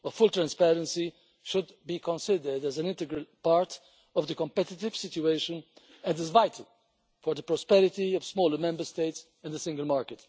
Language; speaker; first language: English; non-native, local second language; Maltese